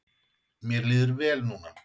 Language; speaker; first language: Icelandic; native; Icelandic